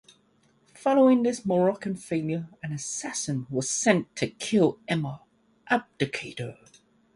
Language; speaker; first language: English; native; English